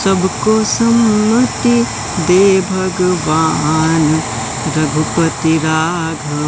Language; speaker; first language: Hindi; native; Hindi